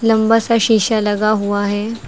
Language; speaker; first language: Hindi; native; Hindi